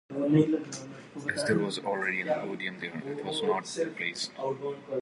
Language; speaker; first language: English; non-native, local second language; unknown